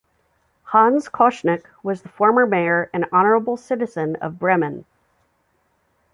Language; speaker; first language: English; native; English